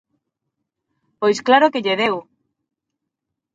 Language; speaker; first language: Galician; non-native, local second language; Spanish